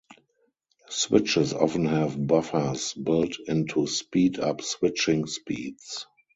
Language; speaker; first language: English; non-native, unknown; German